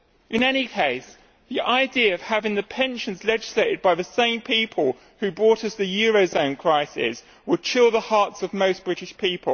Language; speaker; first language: English; native; English